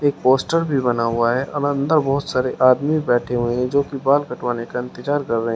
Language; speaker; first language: Hindi; native; Hindi